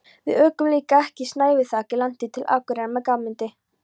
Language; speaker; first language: Icelandic; non-native, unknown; Polish